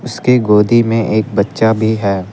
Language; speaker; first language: Hindi; non-native, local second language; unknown